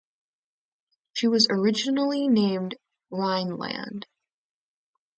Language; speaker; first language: English; native; English